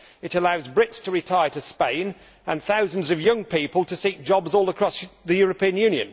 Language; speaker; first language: English; native; English